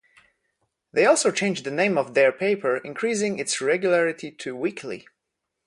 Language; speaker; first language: English; non-native, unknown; Polish